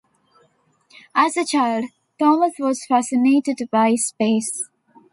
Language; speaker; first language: English; non-native, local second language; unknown